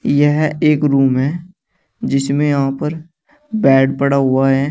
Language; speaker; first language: Hindi; native; Hindi